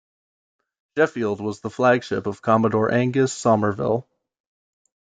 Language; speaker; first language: English; native; English